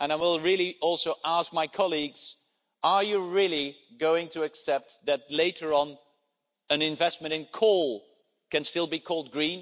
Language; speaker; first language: English; non-native, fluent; Dutch